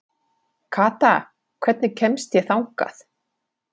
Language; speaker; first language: Icelandic; non-native, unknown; Finnish